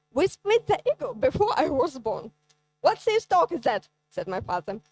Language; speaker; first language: English; non-native, fluent; Ukrainian